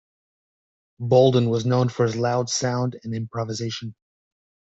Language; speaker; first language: English; native; English